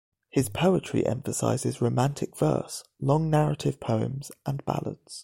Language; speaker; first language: English; native; English